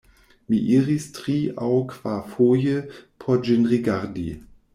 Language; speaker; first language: Esperanto; non-native, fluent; German